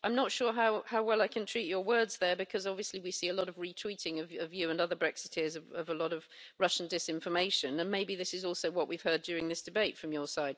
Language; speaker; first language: English; native; English